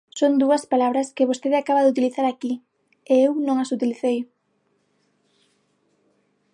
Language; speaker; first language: Galician; non-native, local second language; Spanish